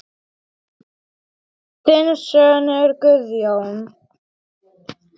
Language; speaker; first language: Icelandic; non-native, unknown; Polish